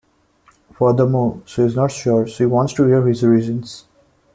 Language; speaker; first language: English; non-native, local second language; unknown